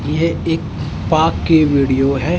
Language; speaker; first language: Hindi; non-native, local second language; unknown